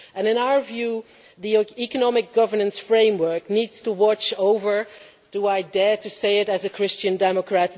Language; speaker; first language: English; non-native, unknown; Dutch